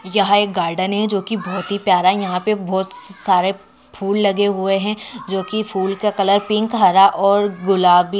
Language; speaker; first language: Hindi; non-native, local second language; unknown